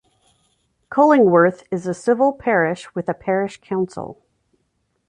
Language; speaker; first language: English; native; English